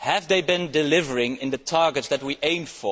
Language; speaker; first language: English; non-native, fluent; Dutch